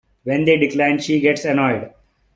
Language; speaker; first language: English; non-native, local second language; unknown